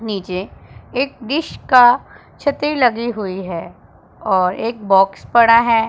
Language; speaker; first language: Hindi; non-native, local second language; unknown